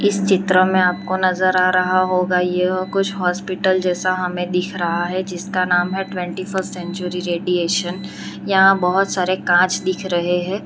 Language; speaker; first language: Hindi; non-native, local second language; Gujarati